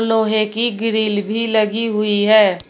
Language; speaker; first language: Hindi; native; Hindi